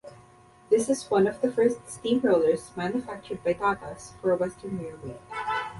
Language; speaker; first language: English; non-native, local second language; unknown